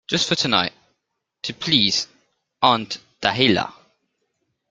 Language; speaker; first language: English; native; English